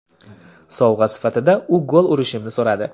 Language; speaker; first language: Uzbek; native; Uzbek